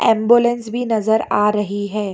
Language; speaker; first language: Hindi; non-native, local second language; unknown